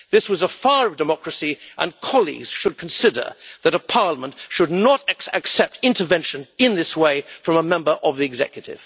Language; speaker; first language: English; native; English